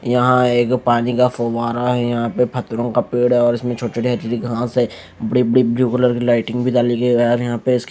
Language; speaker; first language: Hindi; native; Hindi